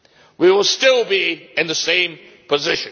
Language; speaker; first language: English; native; English